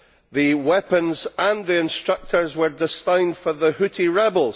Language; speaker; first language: English; native; English